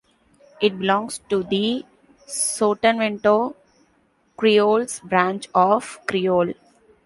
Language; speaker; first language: English; non-native, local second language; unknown